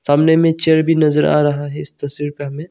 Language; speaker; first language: Hindi; non-native, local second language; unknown